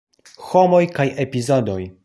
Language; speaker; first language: Esperanto; non-native, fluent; Polish